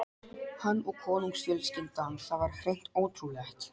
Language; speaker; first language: Icelandic; non-native, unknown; Polish